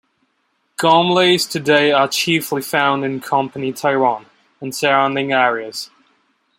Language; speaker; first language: English; non-native, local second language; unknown